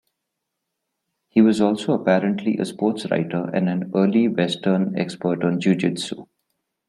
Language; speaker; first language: English; non-native, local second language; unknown